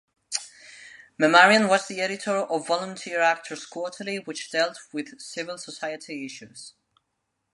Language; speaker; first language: English; non-native, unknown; Spanish